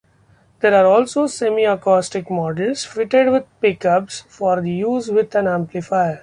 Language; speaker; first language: English; non-native, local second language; Marathi